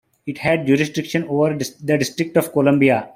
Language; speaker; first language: English; non-native, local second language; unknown